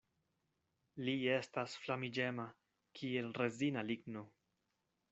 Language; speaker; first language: Esperanto; non-native, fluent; Spanish